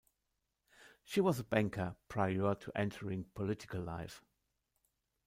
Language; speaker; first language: English; non-native, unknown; German